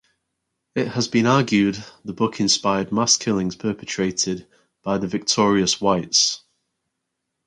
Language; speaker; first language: English; native; English